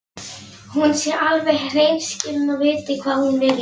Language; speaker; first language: Icelandic; non-native, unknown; Polish